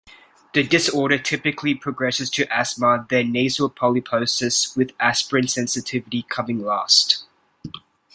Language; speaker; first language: English; native; English